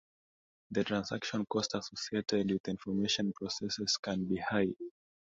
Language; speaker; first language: English; non-native, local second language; Swahili